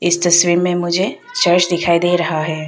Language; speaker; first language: Hindi; non-native, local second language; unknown